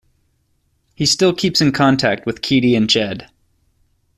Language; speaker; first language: English; native; English